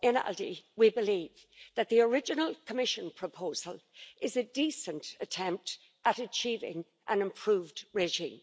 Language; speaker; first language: English; native; English